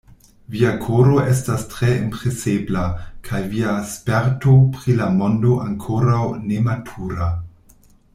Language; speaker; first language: Esperanto; non-native, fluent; German